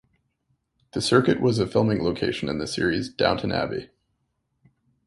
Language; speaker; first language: English; native; English